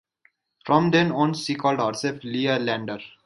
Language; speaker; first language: English; native; English